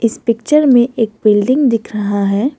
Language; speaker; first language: Hindi; non-native, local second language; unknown